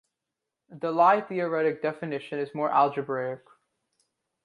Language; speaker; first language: English; native; English